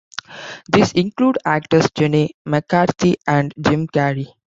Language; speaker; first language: English; non-native, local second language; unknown